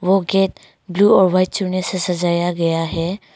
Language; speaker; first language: Hindi; non-native, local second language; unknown